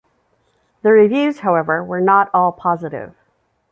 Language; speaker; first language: English; native; English